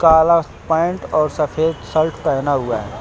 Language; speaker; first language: Hindi; native; Hindi